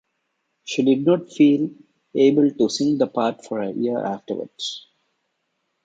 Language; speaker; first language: English; non-native, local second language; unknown